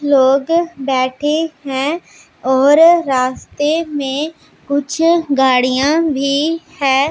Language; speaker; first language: Hindi; non-native, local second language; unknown